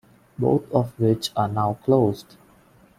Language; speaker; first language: English; non-native, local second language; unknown